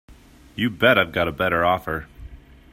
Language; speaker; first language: English; native; English